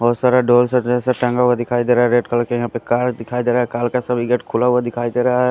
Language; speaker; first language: Hindi; non-native, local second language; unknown